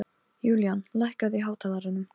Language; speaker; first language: Icelandic; non-native, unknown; Polish